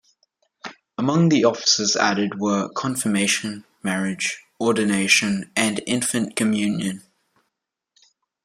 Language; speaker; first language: English; native; English